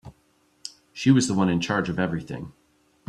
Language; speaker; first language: English; native; English